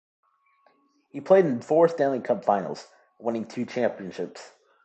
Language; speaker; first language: English; native; English